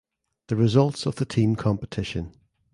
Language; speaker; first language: English; native; English